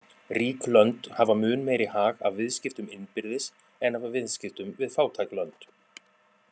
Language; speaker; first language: Icelandic; native; Icelandic